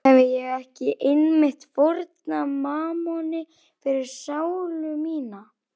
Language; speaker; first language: Icelandic; native; Icelandic